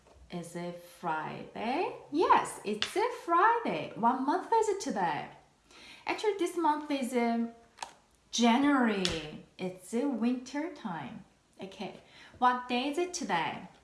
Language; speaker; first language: English; non-native, fluent; Korean